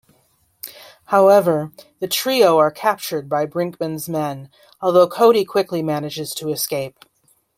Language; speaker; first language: English; native; English